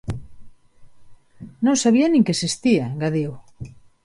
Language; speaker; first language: Galician; non-native, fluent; Spanish